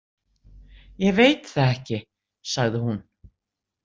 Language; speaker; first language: Icelandic; native; Icelandic